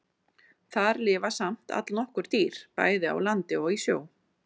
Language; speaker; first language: Icelandic; native; Icelandic